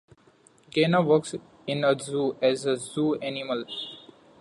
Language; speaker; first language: English; non-native, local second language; Marathi